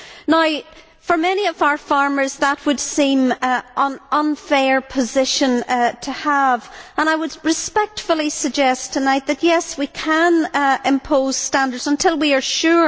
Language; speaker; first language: English; native; English